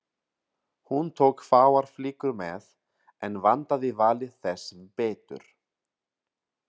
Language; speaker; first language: Icelandic; non-native, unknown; Catalan